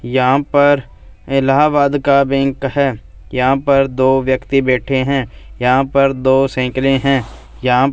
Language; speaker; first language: Hindi; non-native, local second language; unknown